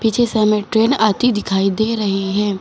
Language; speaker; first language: Hindi; native; Hindi